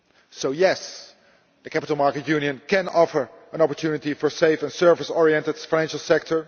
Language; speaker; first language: English; non-native, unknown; Dutch